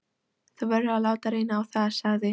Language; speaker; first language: Icelandic; non-native, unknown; Polish